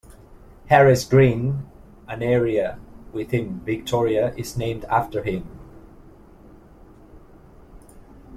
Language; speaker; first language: English; non-native, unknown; Catalan